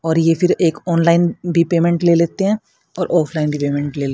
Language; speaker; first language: Hindi; native; Hindi